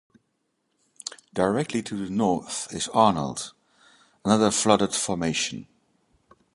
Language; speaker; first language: English; native; English